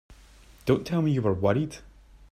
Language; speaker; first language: English; native; English